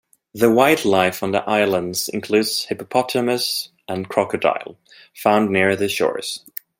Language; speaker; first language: English; non-native, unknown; Swedish